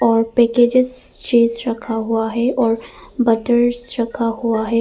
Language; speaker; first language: Hindi; non-native, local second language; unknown